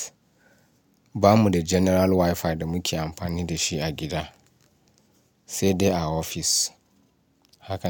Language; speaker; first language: Hausa; non-native, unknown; Yoruba